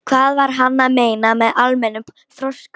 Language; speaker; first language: Icelandic; non-native, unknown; Polish